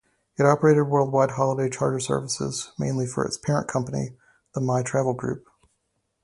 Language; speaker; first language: English; native; English